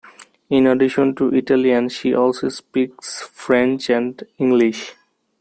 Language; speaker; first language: English; non-native, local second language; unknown